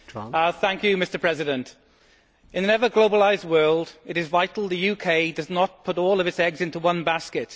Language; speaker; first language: English; native; English